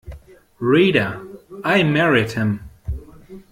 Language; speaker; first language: English; non-native, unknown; German